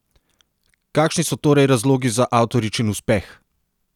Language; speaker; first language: Slovenian; non-native, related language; Serbian